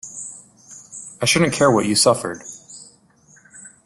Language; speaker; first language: English; native; English